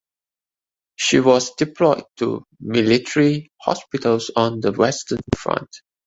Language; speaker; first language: English; non-native, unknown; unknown